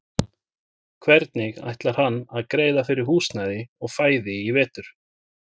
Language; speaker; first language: Icelandic; native; Icelandic